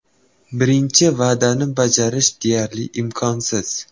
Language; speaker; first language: Uzbek; non-native, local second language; Kara-Kalpak